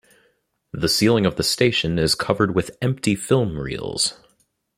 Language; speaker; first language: English; native; English